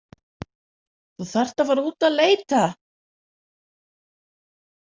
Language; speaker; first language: Icelandic; non-native, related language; Danish